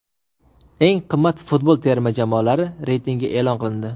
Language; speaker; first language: Uzbek; native; Uzbek